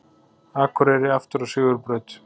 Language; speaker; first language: Icelandic; native; Icelandic